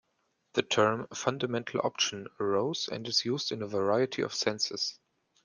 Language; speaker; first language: English; non-native, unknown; German